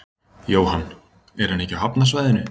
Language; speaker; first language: Icelandic; native; Icelandic